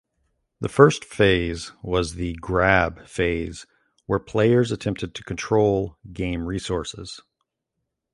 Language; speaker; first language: English; native; English